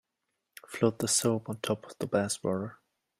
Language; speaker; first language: English; non-native, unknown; German